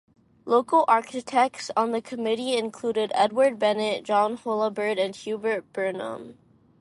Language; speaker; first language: English; non-native, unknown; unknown